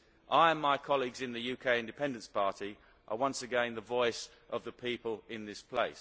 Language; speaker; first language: English; native; English